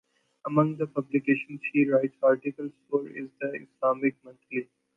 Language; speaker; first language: English; non-native, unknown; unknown